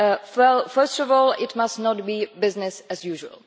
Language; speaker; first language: English; non-native, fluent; Czech